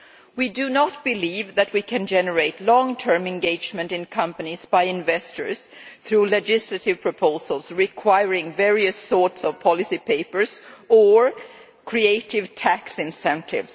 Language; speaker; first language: English; non-native, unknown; Swedish